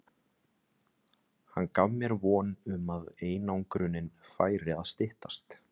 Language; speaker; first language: Icelandic; native; Icelandic